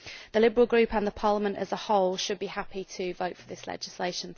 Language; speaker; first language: English; native; English